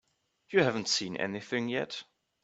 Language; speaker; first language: English; non-native, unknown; German